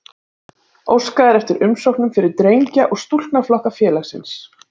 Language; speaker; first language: Icelandic; native; Icelandic